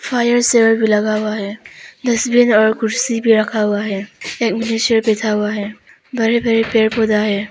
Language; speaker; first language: Hindi; non-native, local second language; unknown